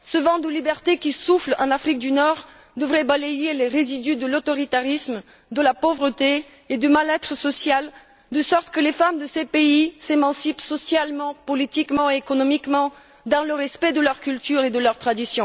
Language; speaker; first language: French; non-native, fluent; Bulgarian